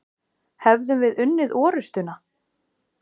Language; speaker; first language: Icelandic; native; Icelandic